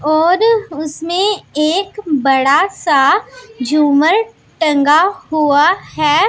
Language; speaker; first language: Hindi; non-native, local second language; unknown